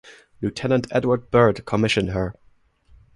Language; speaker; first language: English; non-native, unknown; German